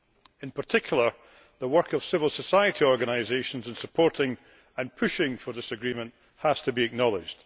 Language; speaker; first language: English; native; English